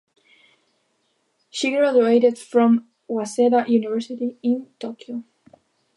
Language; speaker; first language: English; non-native, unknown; Galician